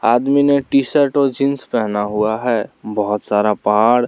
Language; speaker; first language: Hindi; non-native, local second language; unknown